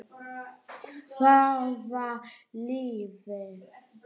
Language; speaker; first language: Icelandic; non-native, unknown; Polish